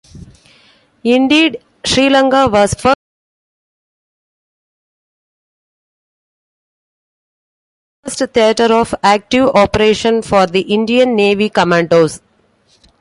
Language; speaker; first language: English; non-native, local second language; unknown